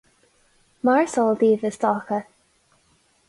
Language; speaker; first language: Irish; non-native, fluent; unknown